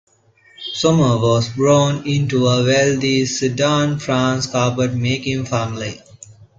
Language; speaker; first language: English; non-native, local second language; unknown